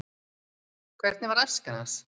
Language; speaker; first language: Icelandic; native; Icelandic